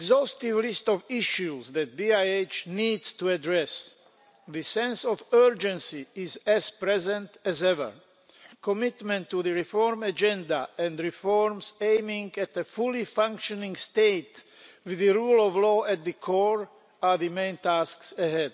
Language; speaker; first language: English; non-native, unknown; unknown